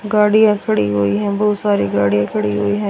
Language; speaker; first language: Hindi; native; Hindi